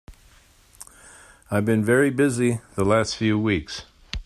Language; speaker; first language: English; native; English